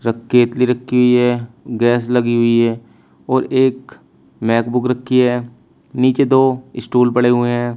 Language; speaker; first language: Hindi; native; Hindi